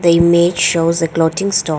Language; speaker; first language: English; non-native, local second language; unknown